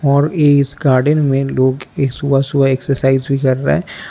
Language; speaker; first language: Hindi; non-native, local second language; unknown